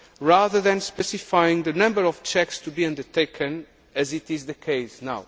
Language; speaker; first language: English; non-native, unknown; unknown